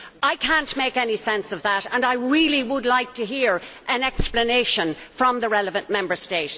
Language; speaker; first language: English; native; English